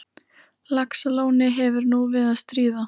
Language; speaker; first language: Icelandic; native; Icelandic